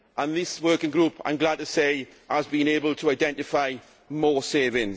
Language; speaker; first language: English; native; English